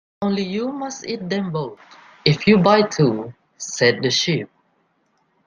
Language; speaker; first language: English; non-native, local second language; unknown